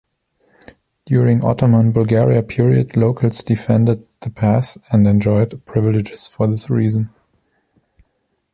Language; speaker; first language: English; non-native, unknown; German